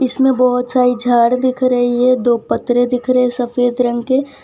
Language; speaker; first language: Hindi; non-native, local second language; Gujarati